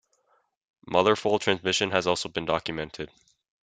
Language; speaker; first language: English; native; English